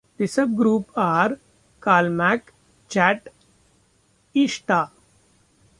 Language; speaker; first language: English; non-native, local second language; Marathi